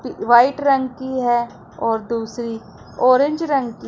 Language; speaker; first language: Hindi; non-native, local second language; Punjabi